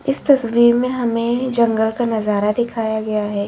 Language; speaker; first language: Hindi; native; Hindi